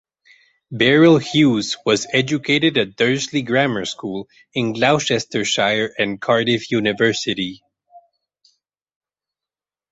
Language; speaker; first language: English; non-native, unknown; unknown